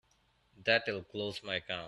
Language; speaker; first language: English; non-native, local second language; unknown